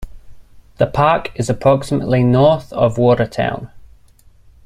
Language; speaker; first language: English; native; English